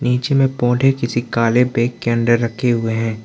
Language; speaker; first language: Hindi; non-native, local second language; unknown